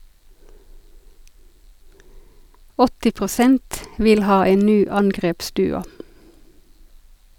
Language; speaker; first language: Norwegian; non-native, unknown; Finnish